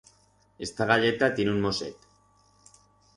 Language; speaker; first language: Aragonese; non-native, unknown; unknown